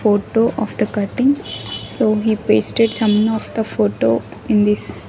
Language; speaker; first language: English; non-native, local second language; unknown